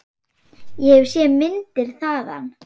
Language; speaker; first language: Icelandic; non-native, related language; Swedish